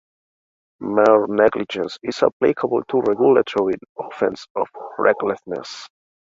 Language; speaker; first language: English; native; English